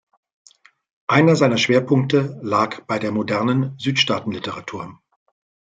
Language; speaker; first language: German; native; German